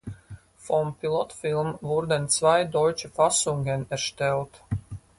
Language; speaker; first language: German; non-native, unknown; Latvian